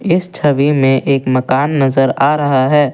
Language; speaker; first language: Hindi; non-native, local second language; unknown